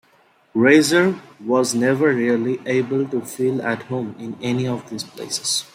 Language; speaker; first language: English; non-native, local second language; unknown